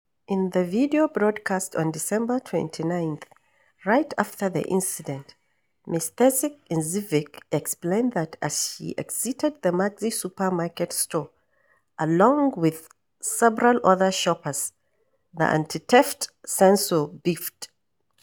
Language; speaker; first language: English; non-native, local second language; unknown